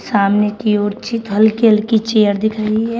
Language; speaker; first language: Hindi; native; Hindi